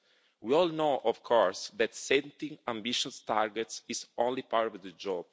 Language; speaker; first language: English; non-native, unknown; Italian